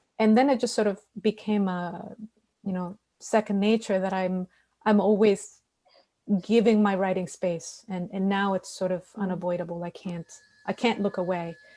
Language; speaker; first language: English; non-native, fluent; Spanish